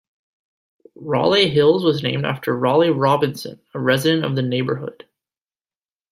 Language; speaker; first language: English; native; English